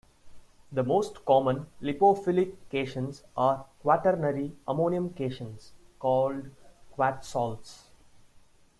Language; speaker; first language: English; non-native, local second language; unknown